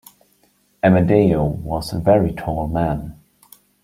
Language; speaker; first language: English; non-native, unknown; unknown